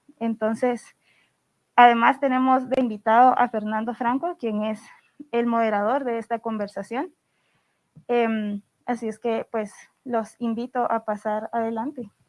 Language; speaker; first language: Spanish; native; Spanish